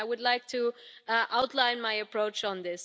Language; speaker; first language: English; non-native, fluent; German